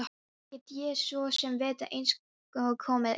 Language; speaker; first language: Icelandic; non-native, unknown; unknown